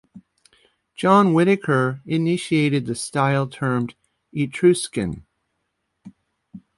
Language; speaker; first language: English; native; English